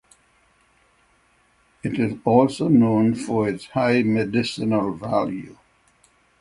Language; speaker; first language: English; native; English